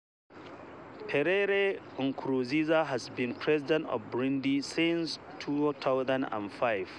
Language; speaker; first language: English; non-native, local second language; Hausa